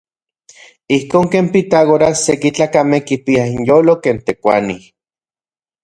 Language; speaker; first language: Central Puebla Nahuatl; non-native, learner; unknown